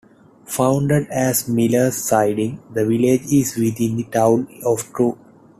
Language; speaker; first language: English; non-native, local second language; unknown